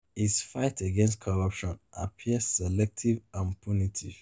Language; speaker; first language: English; non-native, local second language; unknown